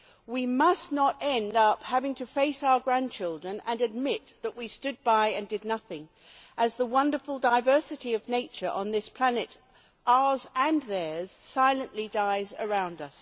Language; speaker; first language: English; native; English